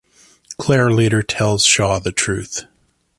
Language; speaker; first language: English; native; English